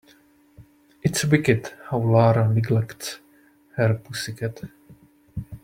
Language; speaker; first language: English; non-native, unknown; Czech